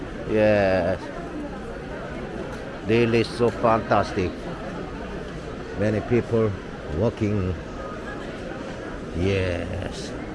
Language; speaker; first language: English; non-native, learner; Korean